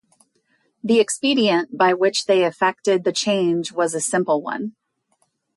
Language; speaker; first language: English; native; English